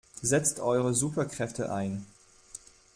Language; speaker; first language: German; non-native, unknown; French